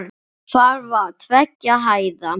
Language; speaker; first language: Icelandic; non-native, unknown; English